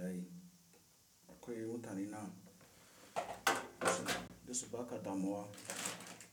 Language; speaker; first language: Hausa; non-native, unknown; Tiv